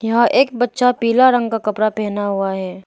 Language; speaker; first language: Hindi; non-native, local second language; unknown